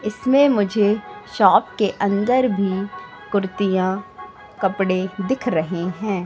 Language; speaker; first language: Hindi; native; Hindi